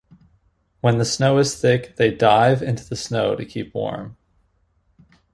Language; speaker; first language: English; native; English